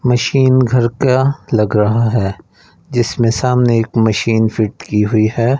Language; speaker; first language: Hindi; non-native, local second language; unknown